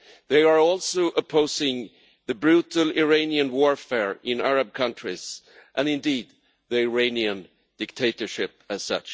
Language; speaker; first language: English; non-native, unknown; Swedish